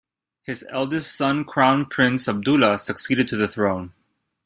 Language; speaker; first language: English; native; English